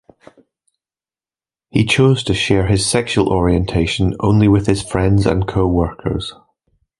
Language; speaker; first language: English; native; English